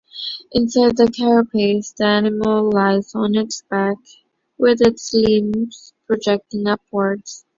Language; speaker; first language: English; non-native, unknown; Bangla